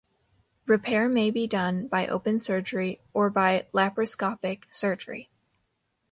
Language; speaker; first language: English; native; English